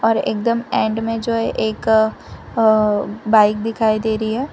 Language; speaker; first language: Hindi; non-native, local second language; Gujarati